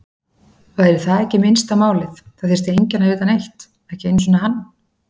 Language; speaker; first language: Icelandic; native; Icelandic